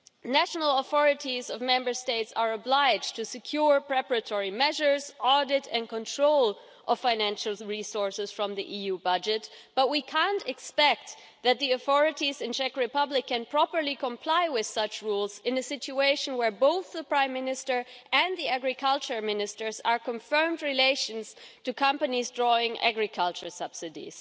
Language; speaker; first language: English; non-native, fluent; German